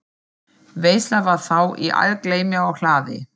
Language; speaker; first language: Icelandic; non-native, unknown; German